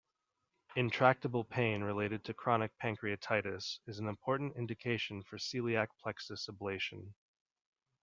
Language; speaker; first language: English; native; English